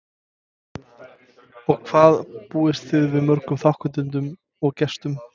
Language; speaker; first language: Icelandic; non-native, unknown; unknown